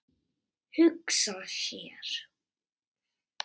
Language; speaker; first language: Icelandic; native; Icelandic